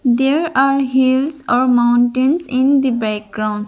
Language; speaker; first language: English; non-native, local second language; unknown